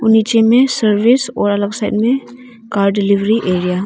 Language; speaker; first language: Hindi; non-native, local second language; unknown